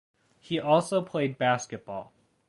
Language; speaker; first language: English; native; English